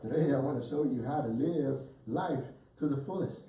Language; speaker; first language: English; early bilingual, other home language; Spanish